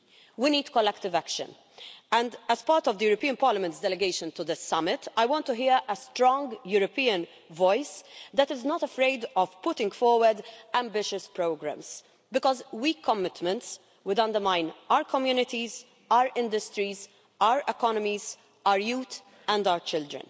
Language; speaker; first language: English; non-native, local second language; Maltese